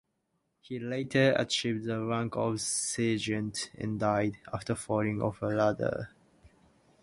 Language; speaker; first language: English; native; English